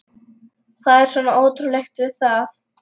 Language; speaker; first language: Icelandic; non-native, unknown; Lithuanian